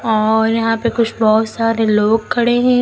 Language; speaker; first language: Hindi; native; Hindi